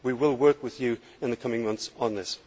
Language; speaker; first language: English; native; English